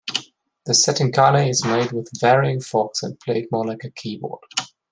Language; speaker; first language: English; non-native, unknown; German